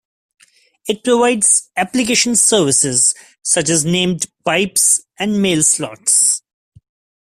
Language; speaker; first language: English; non-native, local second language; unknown